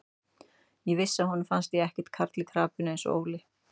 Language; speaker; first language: Icelandic; native; Icelandic